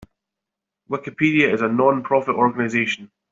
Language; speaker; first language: English; native; English